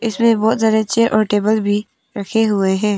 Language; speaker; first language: Hindi; non-native, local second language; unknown